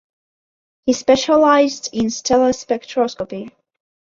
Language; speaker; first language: English; non-native, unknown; Belarusian